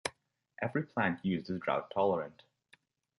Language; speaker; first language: English; native; English